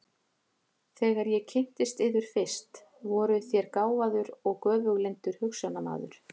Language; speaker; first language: Icelandic; native; Icelandic